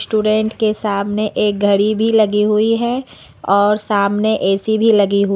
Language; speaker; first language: Hindi; native; Hindi